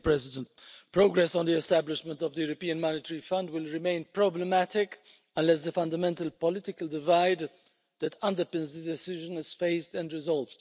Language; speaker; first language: English; non-native, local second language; Maltese